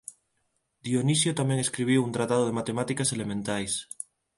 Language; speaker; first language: Galician; non-native, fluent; Spanish